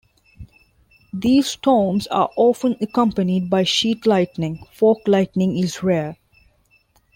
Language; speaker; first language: English; non-native, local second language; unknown